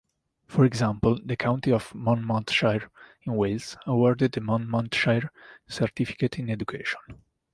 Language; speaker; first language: English; non-native, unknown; Italian